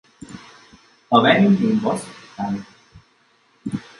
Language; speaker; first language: English; non-native, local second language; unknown